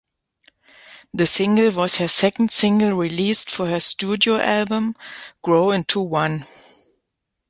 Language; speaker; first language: English; non-native, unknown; German